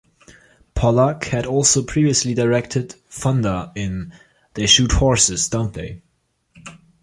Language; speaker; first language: English; non-native, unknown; German